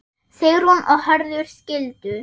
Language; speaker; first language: Icelandic; non-native, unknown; German